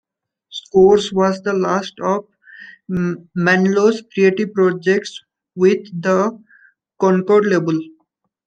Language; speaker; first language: English; non-native, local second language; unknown